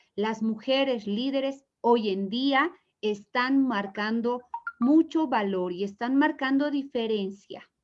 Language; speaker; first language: Spanish; native; Spanish